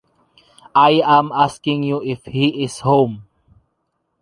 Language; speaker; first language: English; non-native, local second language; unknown